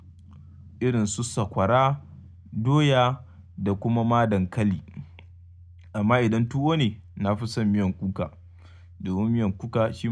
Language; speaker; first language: Hausa; native; Hausa